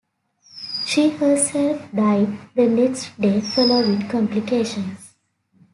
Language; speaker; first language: English; native; English